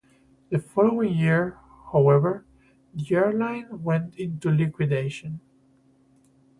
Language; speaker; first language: English; non-native, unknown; Spanish